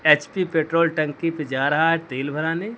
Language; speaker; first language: Hindi; native; Hindi